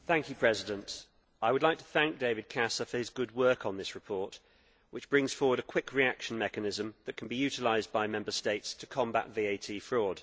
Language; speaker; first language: English; native; English